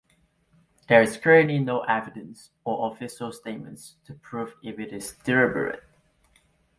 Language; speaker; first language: English; non-native, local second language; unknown